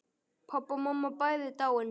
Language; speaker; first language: Icelandic; native; Icelandic